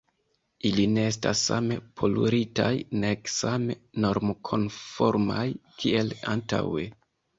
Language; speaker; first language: Esperanto; non-native, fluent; Kinyarwanda